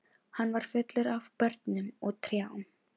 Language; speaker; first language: Icelandic; non-native, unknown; Filipino